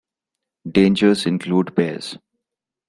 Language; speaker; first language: English; non-native, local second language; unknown